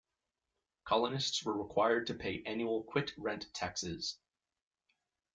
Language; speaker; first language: English; native; English